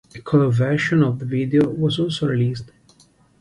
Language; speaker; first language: English; non-native, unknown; Italian